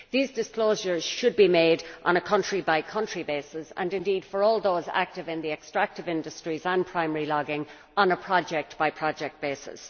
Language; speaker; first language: English; native; English